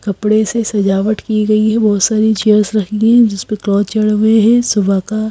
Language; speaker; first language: Hindi; native; Hindi